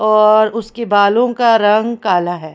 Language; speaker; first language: Hindi; non-native, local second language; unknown